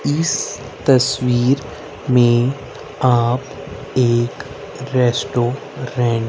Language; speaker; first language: Hindi; native; Hindi